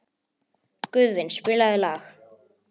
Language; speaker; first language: Icelandic; non-native, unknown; Polish